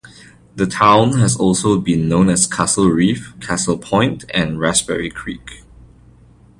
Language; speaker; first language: English; non-native, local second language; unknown